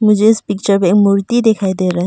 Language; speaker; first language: Hindi; non-native, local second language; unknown